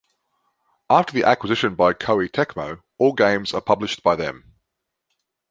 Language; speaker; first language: English; native; English